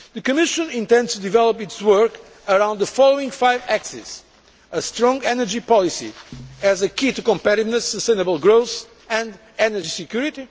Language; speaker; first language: English; non-native, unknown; Portuguese